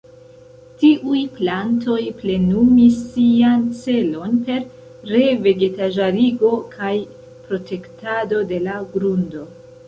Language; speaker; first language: Esperanto; non-native, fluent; Central Kurdish